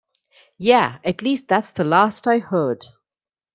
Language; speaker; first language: English; non-native, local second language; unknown